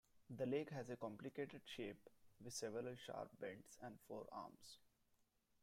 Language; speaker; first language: English; non-native, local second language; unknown